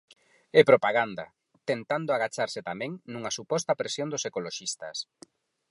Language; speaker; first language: Galician; non-native, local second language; Spanish